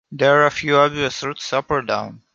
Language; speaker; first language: English; non-native, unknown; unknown